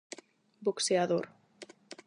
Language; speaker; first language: Galician; non-native, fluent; Spanish